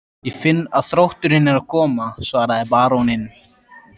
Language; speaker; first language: Icelandic; native; Icelandic